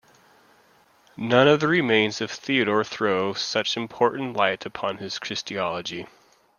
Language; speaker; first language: English; native; English